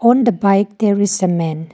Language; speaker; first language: English; non-native, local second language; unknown